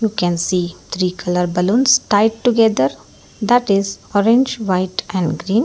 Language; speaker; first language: English; non-native, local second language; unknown